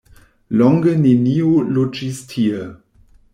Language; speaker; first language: Esperanto; non-native, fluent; German